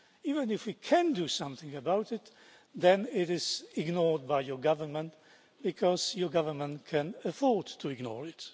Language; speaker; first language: English; non-native, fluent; Polish